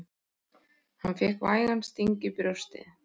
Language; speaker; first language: Icelandic; native; Icelandic